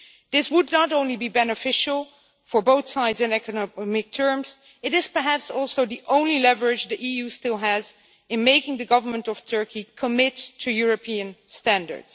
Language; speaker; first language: English; non-native, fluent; Dutch